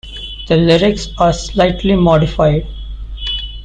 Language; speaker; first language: English; non-native, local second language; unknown